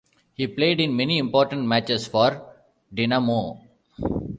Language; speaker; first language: English; non-native, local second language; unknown